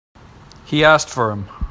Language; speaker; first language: English; native; English